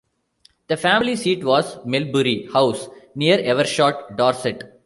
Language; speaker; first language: English; non-native, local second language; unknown